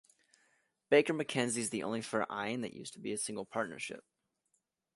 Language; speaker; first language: English; native; English